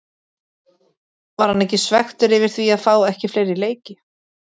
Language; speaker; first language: Icelandic; native; Icelandic